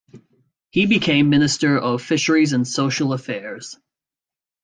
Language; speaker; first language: English; native; English